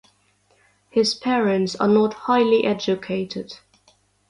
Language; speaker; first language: English; non-native, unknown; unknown